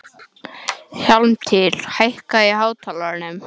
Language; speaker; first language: Icelandic; non-native, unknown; English